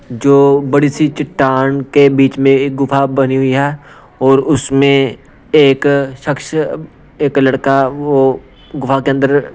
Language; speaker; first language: Hindi; non-native, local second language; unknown